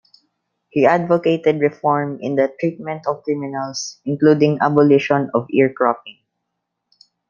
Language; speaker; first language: English; non-native, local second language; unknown